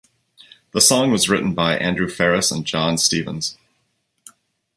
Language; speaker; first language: English; native; English